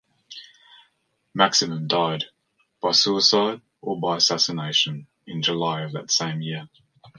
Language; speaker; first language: English; native; English